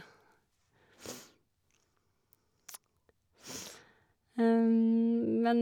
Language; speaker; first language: Norwegian; native; Norwegian